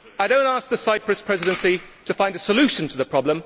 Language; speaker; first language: English; native; English